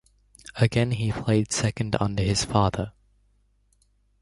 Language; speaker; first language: English; native; English